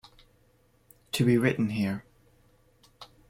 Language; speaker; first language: English; native; English